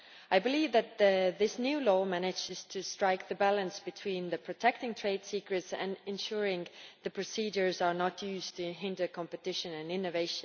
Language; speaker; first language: English; non-native, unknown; Estonian